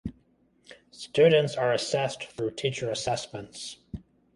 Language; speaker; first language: English; native; English